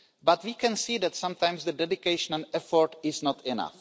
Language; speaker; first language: English; non-native, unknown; Czech